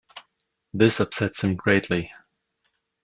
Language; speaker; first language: English; non-native, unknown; German